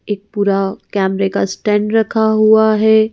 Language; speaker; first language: Hindi; native; Hindi